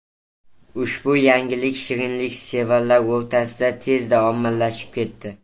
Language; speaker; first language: Uzbek; native; Uzbek